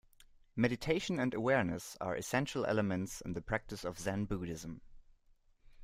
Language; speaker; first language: English; non-native, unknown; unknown